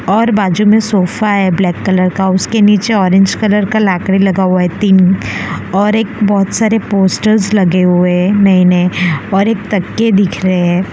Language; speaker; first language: Hindi; non-native, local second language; Gujarati